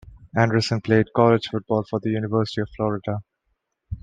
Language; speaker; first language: English; non-native, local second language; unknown